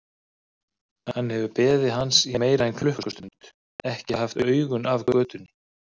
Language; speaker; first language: Icelandic; native; Icelandic